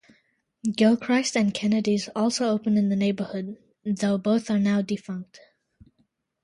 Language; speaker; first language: English; native; English